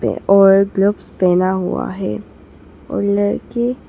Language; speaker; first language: Hindi; non-native, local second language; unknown